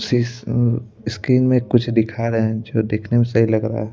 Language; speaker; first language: Hindi; native; Hindi